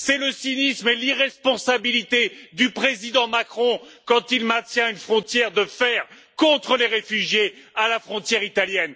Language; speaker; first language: French; native; French